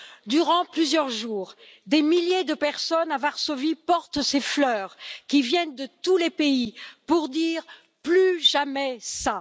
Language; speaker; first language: French; native; French